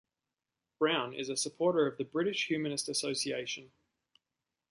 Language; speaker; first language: English; native; English